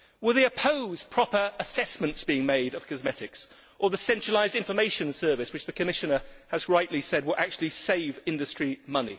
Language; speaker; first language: English; native; English